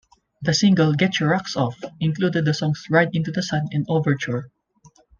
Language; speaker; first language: English; non-native, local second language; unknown